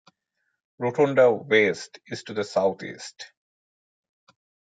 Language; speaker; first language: English; non-native, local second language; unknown